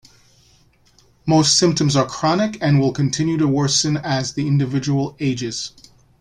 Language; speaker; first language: English; native; English